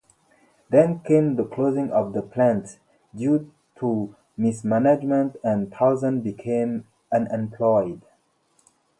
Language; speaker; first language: English; non-native, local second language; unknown